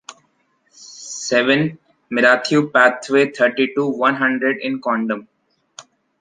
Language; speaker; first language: English; non-native, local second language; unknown